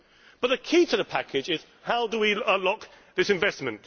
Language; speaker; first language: English; native; English